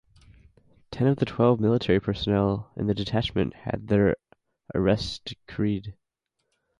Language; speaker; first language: English; native; English